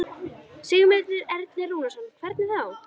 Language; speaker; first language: Icelandic; native; Icelandic